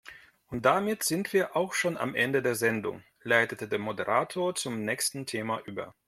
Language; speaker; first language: German; non-native, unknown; Russian